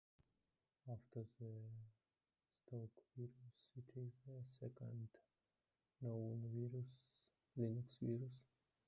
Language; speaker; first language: English; native; English